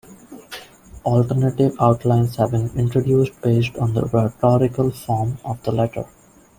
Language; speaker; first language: English; non-native, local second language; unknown